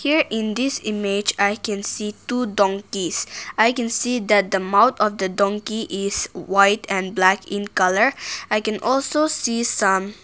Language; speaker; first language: English; non-native, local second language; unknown